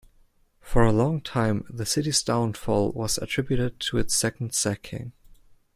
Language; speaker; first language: English; non-native, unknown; German